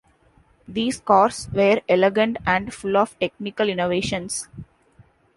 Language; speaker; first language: English; non-native, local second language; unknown